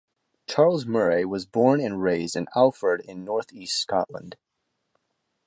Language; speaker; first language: English; native; English